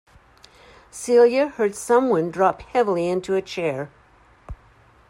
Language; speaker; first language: English; native; English